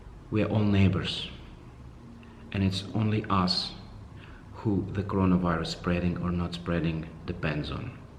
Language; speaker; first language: English; non-native, fluent; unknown